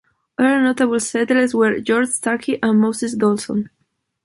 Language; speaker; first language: English; non-native, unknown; Spanish